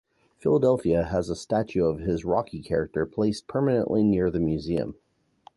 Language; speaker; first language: English; native; English